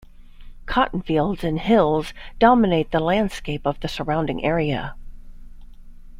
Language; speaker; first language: English; native; English